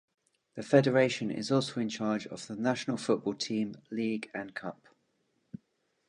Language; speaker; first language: English; native; English